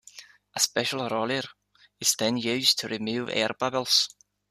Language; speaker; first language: English; native; English